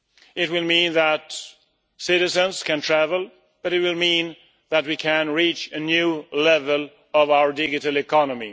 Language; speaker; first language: English; non-native, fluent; Swedish